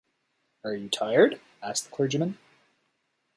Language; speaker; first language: English; native; English